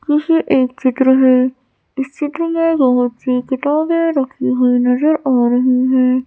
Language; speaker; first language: Hindi; native; Hindi